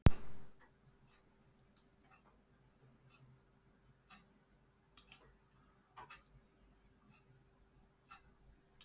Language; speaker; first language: Icelandic; native; Icelandic